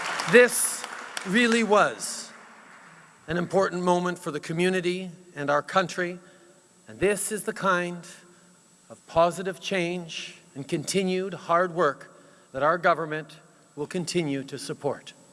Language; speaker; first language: English; early bilingual, other home language; French